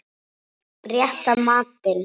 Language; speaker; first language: Icelandic; native; Icelandic